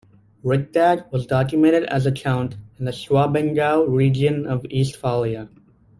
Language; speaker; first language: English; native; English